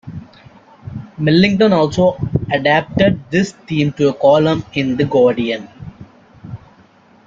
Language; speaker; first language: English; native; English